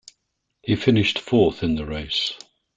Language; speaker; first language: English; native; English